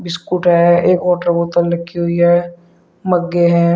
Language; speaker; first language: Hindi; native; Hindi